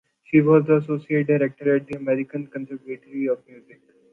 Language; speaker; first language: English; non-native, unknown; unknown